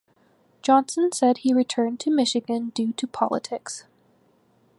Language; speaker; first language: English; native; English